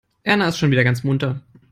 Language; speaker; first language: English; non-native, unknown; German